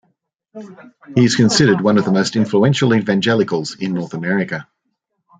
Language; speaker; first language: English; native; English